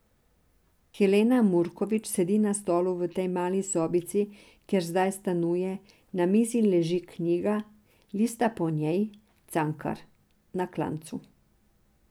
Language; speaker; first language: Slovenian; non-native, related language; Serbian